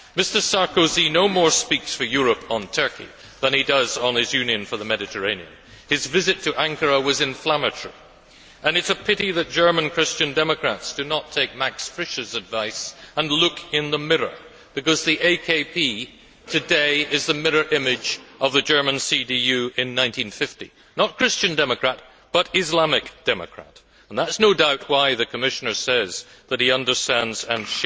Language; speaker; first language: English; native; English